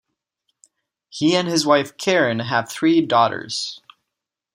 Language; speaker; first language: English; non-native, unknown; Czech